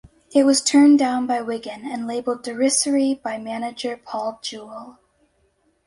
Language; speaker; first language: English; native; English